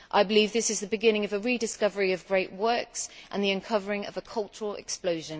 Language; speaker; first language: English; native; English